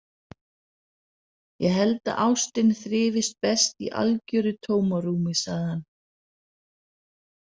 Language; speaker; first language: Icelandic; non-native, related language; Danish